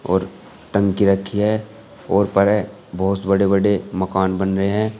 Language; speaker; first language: Hindi; native; Hindi